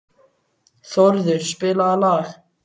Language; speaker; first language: Icelandic; native; Icelandic